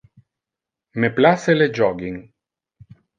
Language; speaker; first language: Interlingua; non-native, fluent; Italian